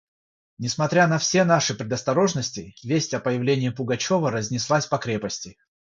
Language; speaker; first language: Russian; non-native, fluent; Georgian